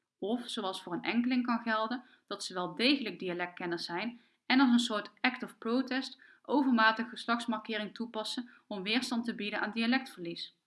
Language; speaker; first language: Dutch; native; Dutch